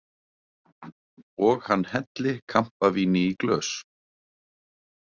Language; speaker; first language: Icelandic; native; Icelandic